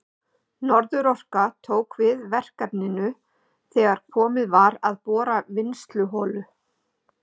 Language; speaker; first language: Icelandic; native; Icelandic